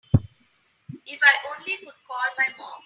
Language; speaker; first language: English; non-native, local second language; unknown